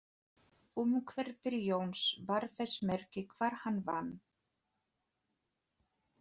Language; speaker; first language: Icelandic; non-native, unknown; Polish